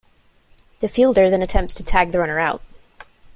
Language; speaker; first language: English; native; English